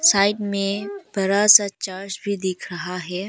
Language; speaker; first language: Hindi; non-native, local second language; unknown